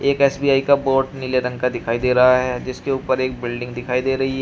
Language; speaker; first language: Hindi; native; Hindi